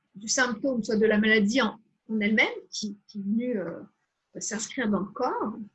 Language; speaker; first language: French; native; French